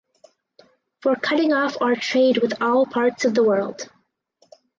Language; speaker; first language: English; native; English